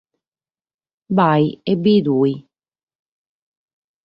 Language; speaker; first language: Sardinian; native; Sardinian